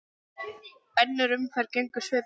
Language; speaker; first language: Icelandic; non-native, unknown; English